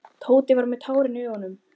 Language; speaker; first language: Icelandic; native; Icelandic